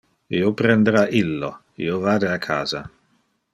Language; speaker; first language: Interlingua; non-native, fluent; Dutch